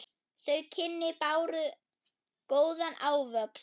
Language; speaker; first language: Icelandic; non-native, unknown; German